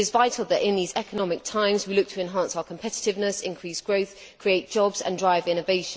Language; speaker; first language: English; native; English